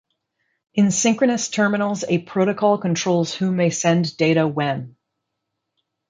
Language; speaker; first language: English; native; English